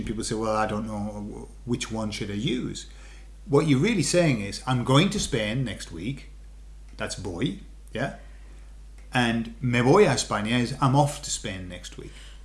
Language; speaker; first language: English; native; English